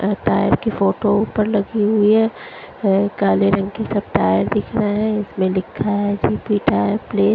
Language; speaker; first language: Hindi; non-native, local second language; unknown